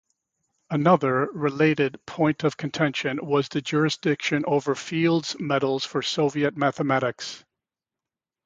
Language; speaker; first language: English; native; English